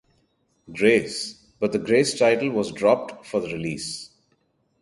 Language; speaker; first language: English; non-native, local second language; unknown